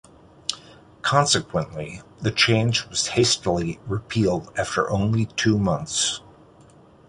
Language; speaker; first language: English; native; English